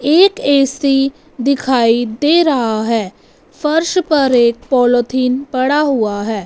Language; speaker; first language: Hindi; non-native, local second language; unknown